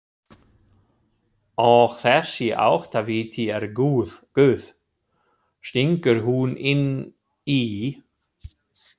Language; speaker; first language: Icelandic; non-native, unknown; German